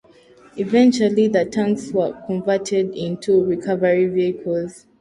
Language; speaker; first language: English; native; English